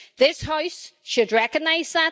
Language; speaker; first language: English; native; English